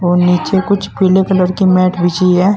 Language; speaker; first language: Hindi; native; Hindi